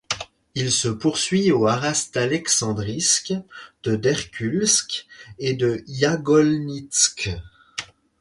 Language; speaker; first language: French; native; French